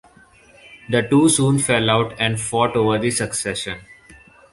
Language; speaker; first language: English; non-native, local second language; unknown